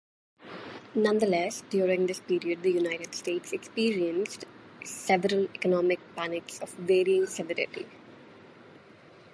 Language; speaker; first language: English; non-native, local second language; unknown